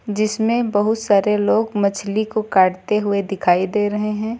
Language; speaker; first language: Hindi; native; Hindi